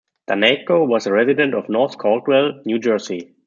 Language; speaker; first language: English; non-native, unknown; German